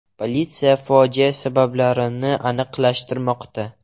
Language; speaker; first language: Uzbek; non-native, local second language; Russian